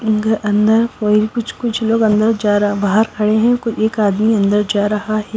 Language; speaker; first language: Hindi; non-native, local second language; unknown